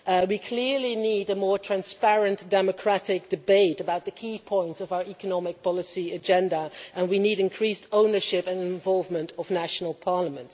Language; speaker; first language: English; non-native, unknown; Dutch